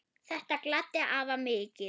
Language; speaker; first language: Icelandic; non-native, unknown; German